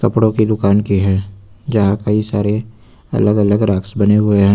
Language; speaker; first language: Hindi; native; Hindi